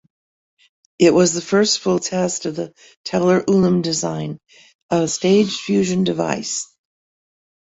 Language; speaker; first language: English; native; English